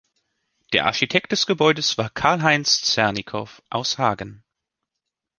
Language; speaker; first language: German; native; German